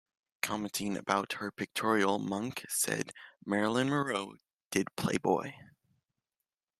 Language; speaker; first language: English; native; English